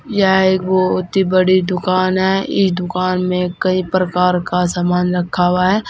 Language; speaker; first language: Hindi; native; Hindi